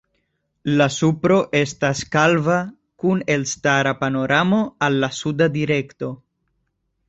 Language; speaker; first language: Esperanto; non-native, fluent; Spanish